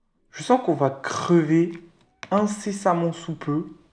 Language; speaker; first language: French; native; French